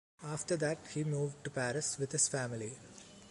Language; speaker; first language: English; non-native, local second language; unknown